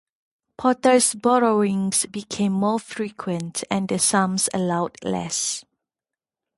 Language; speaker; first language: English; non-native, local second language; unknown